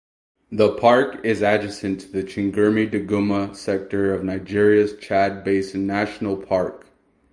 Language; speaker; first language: English; native; English